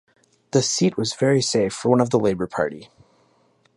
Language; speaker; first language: English; native; English